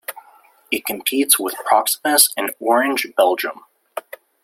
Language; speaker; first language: English; native; English